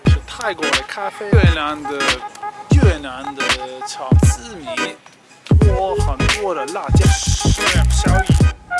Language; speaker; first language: Chinese; non-native, learner; English